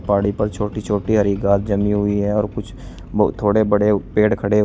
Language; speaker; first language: Hindi; native; Hindi